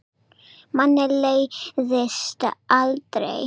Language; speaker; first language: Icelandic; non-native, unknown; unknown